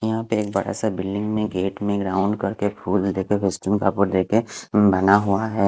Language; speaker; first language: Hindi; non-native, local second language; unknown